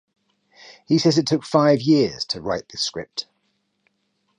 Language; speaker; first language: English; native; English